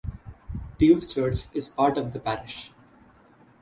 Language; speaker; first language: English; non-native, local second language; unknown